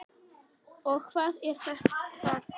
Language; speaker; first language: Icelandic; non-native, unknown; Polish